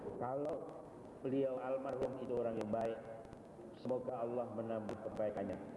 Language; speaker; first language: Indonesian; non-native, local second language; Javanese